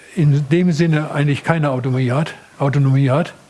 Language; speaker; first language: German; native; German